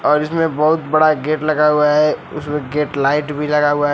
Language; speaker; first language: Hindi; native; Hindi